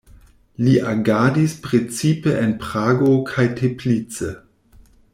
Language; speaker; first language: Esperanto; non-native, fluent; German